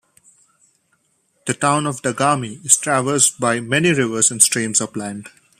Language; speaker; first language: English; non-native, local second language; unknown